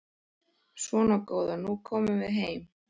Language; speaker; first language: Icelandic; native; Icelandic